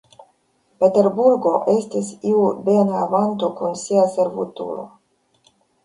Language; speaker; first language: Esperanto; non-native, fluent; Russian